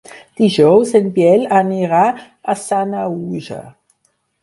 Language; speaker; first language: Catalan; non-native, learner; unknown